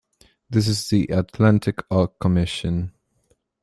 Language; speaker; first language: English; non-native, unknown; Polish